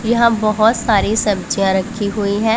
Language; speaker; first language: Hindi; non-native, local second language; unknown